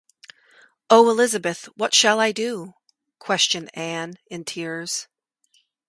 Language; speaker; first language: English; native; English